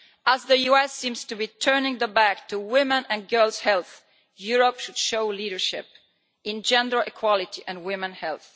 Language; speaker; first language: English; non-native, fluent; Italian